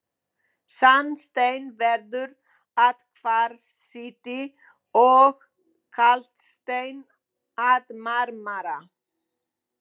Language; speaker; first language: Icelandic; non-native, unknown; Polish